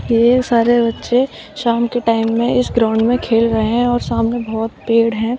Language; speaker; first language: Hindi; native; Hindi